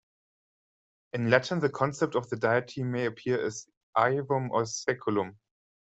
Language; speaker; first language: English; non-native, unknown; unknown